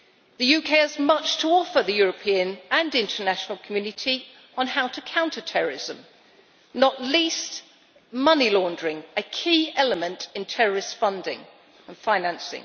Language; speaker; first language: English; native; English